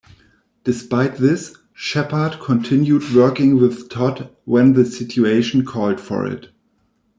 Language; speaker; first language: English; non-native, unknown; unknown